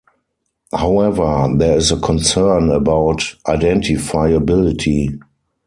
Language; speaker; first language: English; non-native, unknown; German